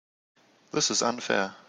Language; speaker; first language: English; native; English